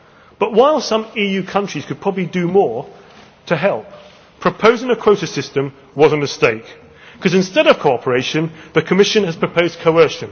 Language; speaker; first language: English; native; English